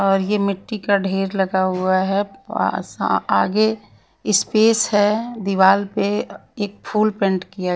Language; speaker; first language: Hindi; non-native, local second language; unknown